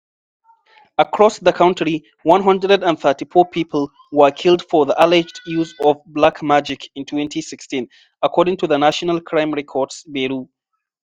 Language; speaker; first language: English; non-native, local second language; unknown